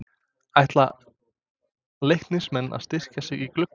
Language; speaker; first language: Icelandic; non-native, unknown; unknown